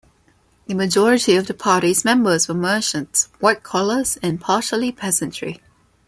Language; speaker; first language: English; non-native, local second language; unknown